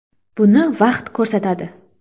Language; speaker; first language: Uzbek; non-native, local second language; Kara-Kalpak